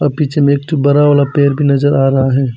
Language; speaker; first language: Hindi; non-native, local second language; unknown